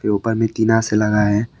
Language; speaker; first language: Hindi; early bilingual, other home language; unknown